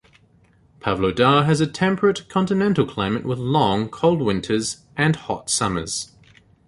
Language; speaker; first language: English; native; English